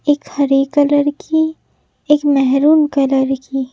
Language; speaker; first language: Hindi; native; Hindi